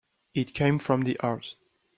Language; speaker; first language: English; non-native, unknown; French